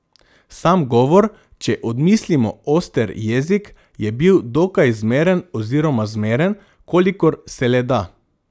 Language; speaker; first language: Slovenian; non-native, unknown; Macedonian